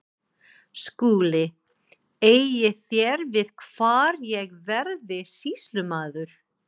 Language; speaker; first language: Icelandic; non-native, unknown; English